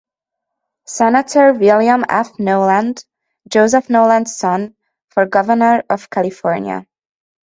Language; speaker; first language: English; non-native, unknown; Hungarian